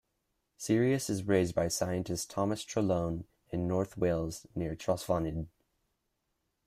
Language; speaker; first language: English; native; English